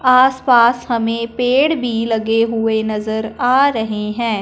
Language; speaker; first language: Hindi; non-native, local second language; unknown